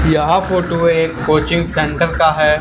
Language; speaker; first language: Hindi; native; Hindi